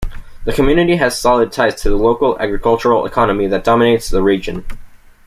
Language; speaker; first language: English; native; English